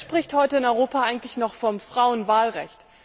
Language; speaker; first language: German; native; German